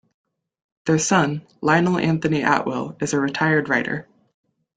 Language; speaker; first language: English; native; English